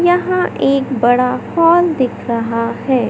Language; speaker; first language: Hindi; native; Hindi